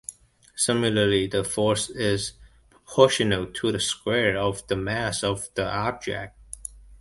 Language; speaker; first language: English; non-native, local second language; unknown